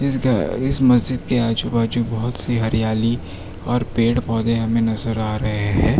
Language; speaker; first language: Hindi; non-native, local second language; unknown